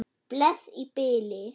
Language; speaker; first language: Icelandic; non-native, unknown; German